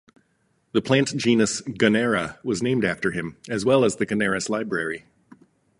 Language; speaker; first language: English; native; English